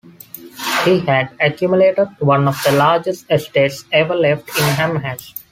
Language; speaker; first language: English; non-native, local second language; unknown